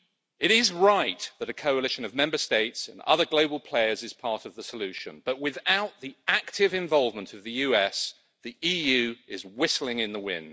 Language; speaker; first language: English; native; English